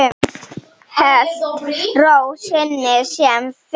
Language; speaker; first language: Icelandic; non-native, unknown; Slovenian